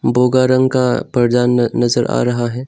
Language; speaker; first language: Hindi; non-native, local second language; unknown